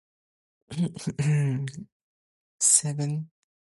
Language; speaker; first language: English; non-native, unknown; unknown